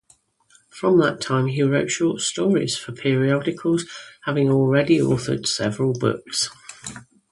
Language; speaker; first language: English; native; English